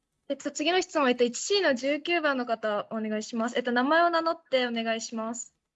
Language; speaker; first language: Japanese; native; Japanese